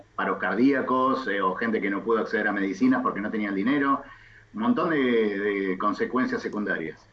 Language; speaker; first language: Spanish; native; Spanish